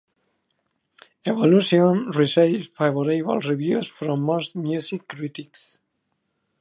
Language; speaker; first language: English; native; English